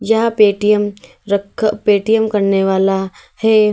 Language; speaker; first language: Hindi; native; Hindi